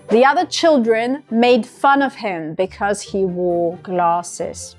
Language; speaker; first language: English; non-native, fluent; Russian